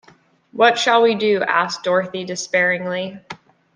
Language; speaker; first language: English; native; English